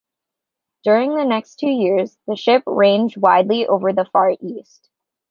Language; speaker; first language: English; native; English